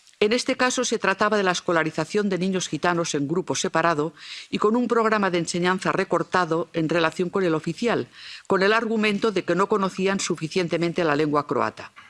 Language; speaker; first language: Spanish; non-native, local second language; Catalan